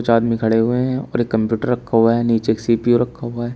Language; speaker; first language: Hindi; native; Hindi